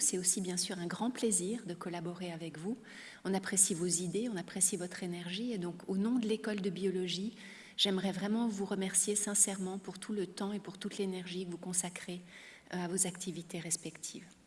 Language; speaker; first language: French; native; French